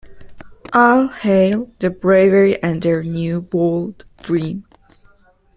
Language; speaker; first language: English; non-native, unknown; Persian